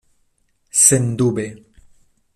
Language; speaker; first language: Esperanto; non-native, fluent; Spanish